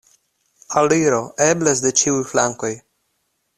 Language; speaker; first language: Esperanto; non-native, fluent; Russian